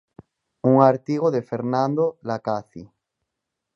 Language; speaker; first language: Galician; native; Galician